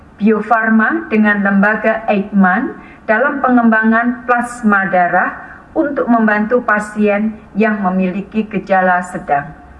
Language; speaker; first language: Indonesian; native; Indonesian